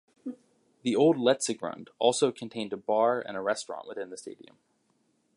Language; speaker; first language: English; native; English